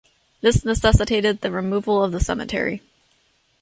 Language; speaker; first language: English; native; English